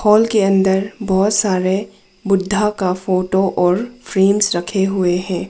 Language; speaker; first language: Hindi; non-native, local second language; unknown